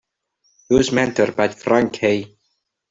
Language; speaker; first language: English; non-native, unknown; Catalan